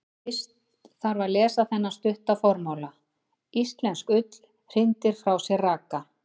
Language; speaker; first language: Icelandic; native; Icelandic